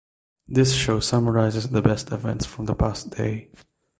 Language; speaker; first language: English; non-native, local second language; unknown